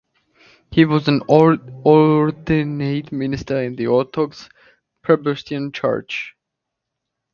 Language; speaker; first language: English; native; English